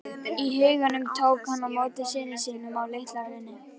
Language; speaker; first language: Icelandic; native; Icelandic